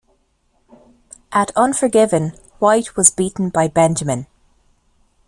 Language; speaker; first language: English; native; English